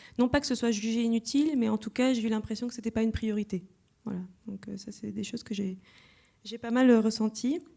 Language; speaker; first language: French; native; French